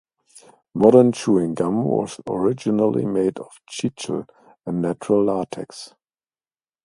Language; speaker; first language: English; non-native, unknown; German